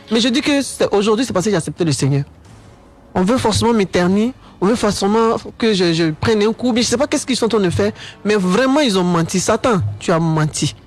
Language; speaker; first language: French; non-native, local second language; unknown